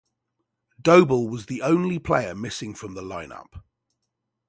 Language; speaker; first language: English; native; English